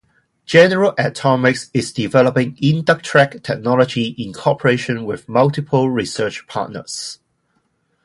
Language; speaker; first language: English; non-native, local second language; Cantonese